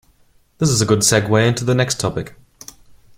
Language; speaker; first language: English; non-native, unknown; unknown